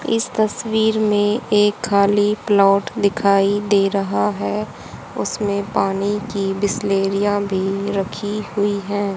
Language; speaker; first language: Hindi; native; Hindi